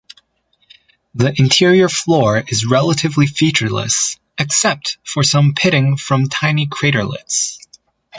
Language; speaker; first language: English; native; English